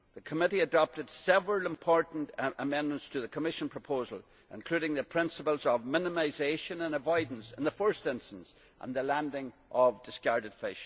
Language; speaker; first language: English; native; English